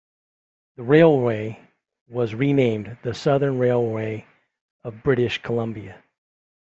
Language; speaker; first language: English; native; English